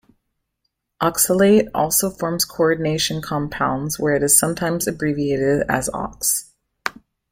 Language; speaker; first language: English; native; English